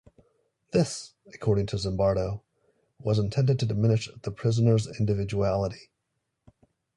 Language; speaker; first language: English; native; English